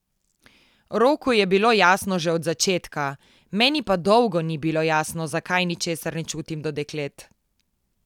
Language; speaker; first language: Slovenian; native; Slovenian